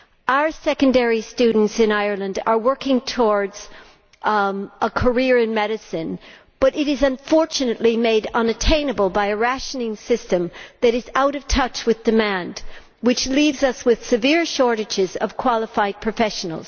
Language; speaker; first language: English; native; English